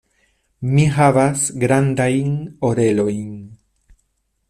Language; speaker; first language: Esperanto; non-native, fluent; Spanish